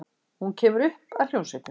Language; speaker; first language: Icelandic; native; Icelandic